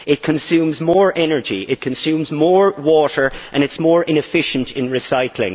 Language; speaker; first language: English; native; English